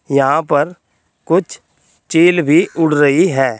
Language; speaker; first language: Hindi; native; Hindi